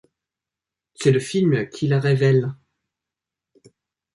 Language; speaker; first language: French; non-native, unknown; English